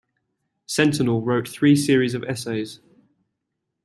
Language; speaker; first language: English; native; English